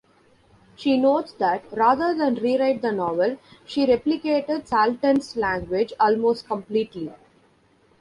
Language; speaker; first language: English; non-native, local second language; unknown